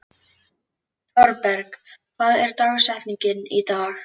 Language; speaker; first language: Icelandic; native; Icelandic